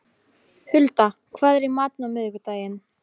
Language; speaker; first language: Icelandic; non-native, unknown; Polish